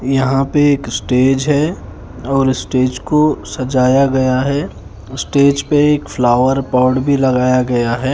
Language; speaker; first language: Hindi; native; Hindi